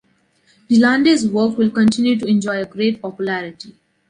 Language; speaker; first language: English; non-native, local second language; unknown